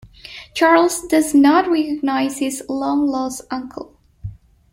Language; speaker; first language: English; non-native, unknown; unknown